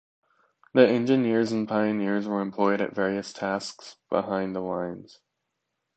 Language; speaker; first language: English; native; English